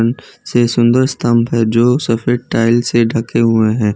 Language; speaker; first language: Hindi; non-native, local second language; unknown